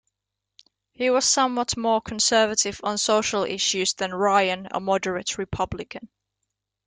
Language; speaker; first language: English; native; English